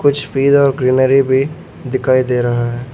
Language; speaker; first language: Hindi; non-native, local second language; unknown